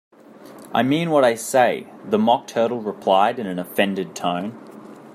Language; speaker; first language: English; native; English